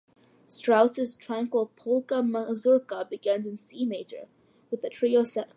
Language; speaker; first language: English; early bilingual, other home language; Malayalam